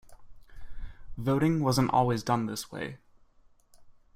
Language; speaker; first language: English; native; English